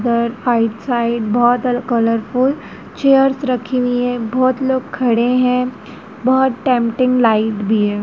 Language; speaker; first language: Hindi; native; Hindi